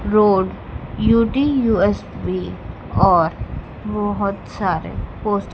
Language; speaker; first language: Hindi; native; Hindi